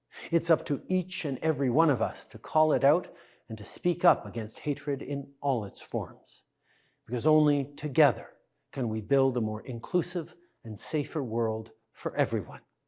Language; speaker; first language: English; early bilingual, other home language; French